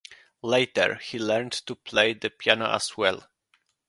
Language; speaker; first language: English; non-native, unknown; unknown